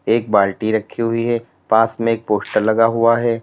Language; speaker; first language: Hindi; native; Hindi